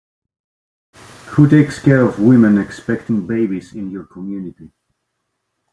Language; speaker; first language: English; non-native, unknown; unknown